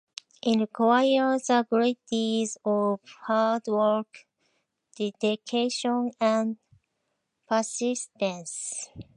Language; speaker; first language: English; non-native, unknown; Japanese